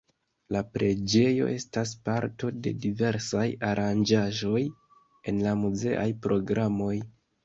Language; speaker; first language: Esperanto; non-native, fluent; Kinyarwanda